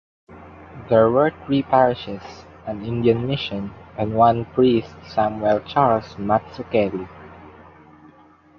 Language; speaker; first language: English; non-native, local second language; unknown